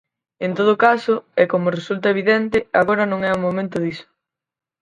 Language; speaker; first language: Galician; native; Galician